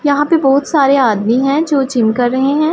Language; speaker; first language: Hindi; non-native, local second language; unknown